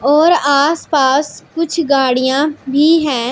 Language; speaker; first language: Hindi; non-native, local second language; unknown